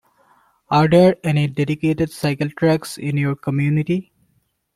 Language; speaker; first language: English; non-native, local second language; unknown